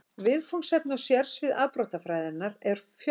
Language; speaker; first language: Icelandic; native; Icelandic